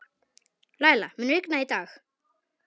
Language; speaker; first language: Icelandic; non-native, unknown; Polish